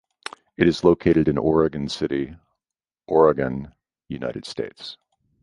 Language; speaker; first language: English; native; English